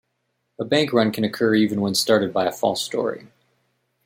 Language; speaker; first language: English; native; English